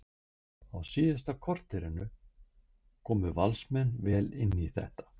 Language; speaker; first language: Icelandic; native; Icelandic